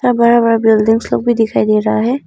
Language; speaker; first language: Hindi; non-native, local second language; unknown